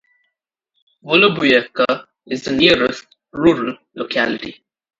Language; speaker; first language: English; non-native, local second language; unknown